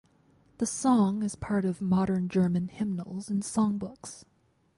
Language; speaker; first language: English; native; English